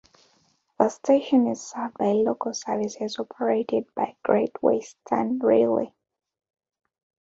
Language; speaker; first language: English; non-native, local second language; Ganda